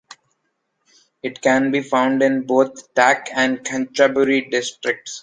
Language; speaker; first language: English; non-native, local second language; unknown